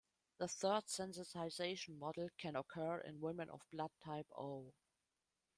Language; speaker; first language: English; non-native, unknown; German